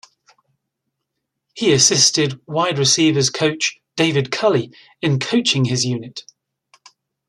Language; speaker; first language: English; native; English